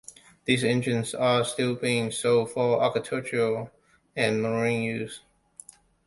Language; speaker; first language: English; non-native, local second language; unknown